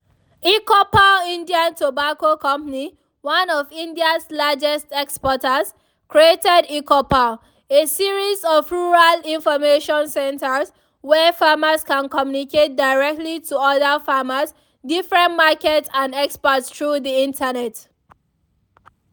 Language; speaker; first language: English; non-native, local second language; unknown